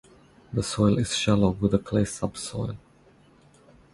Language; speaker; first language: English; non-native, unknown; Croatian